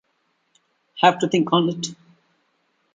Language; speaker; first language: English; non-native, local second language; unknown